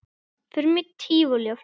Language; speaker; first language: Icelandic; native; Icelandic